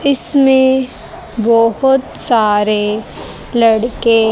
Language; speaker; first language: Hindi; native; Hindi